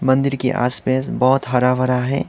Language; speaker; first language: Hindi; non-native, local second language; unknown